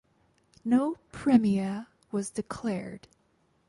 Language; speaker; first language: English; native; English